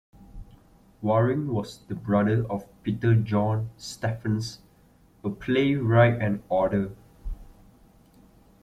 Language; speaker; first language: English; non-native, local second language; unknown